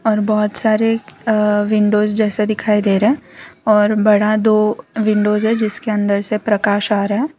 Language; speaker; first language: Hindi; non-native, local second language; Gujarati